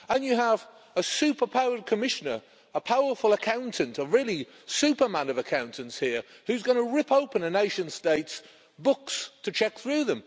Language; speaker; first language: English; native; English